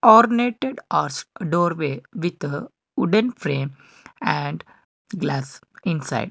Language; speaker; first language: English; non-native, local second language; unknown